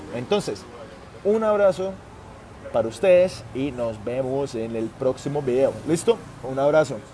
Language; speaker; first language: Spanish; non-native, related language; Portuguese